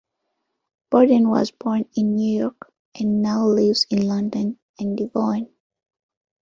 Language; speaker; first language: English; non-native, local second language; Ganda